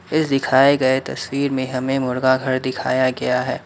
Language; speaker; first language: Hindi; non-native, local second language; Assamese